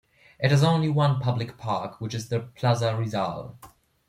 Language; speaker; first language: English; non-native, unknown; German